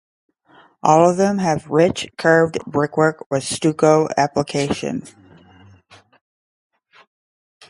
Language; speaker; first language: English; native; English